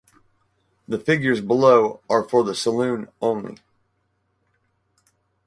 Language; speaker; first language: English; native; English